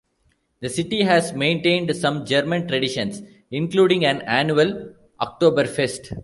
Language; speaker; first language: English; non-native, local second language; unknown